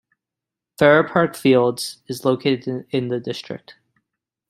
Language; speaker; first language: English; native; English